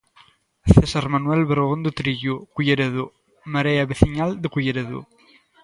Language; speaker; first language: Galician; native; Galician